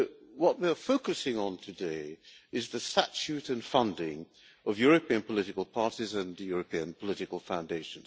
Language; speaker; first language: English; non-native, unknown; Hungarian